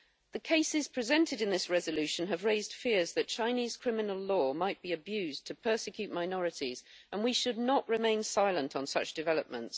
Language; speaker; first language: English; native; English